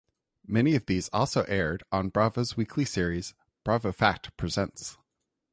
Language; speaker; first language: English; native; English